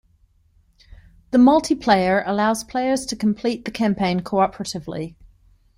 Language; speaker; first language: English; native; English